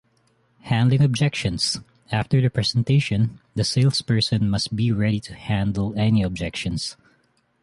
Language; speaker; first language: English; non-native, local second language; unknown